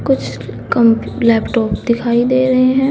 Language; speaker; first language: Hindi; native; Hindi